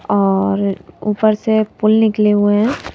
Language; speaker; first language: Hindi; native; Hindi